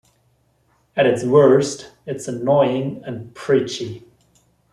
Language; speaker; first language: English; non-native, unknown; German